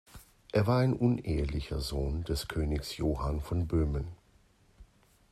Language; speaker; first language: German; native; German